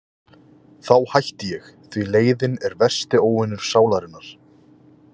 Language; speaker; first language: Icelandic; native; Icelandic